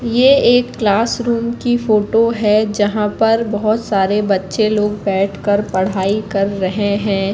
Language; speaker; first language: Hindi; native; Hindi